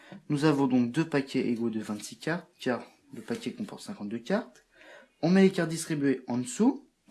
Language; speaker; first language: French; native; French